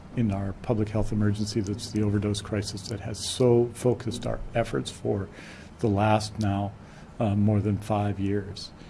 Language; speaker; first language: English; native; English